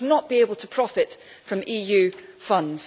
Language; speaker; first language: English; native; English